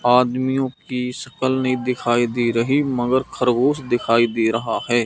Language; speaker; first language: Hindi; native; Hindi